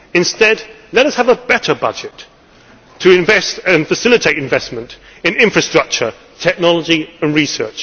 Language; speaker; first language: English; native; English